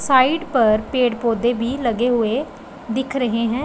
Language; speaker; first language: Hindi; non-native, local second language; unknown